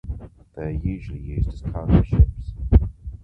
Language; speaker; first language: English; native; English